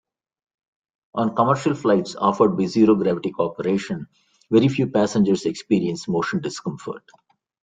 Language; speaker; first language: English; non-native, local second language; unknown